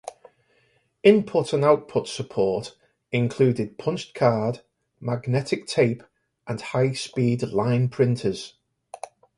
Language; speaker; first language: English; native; English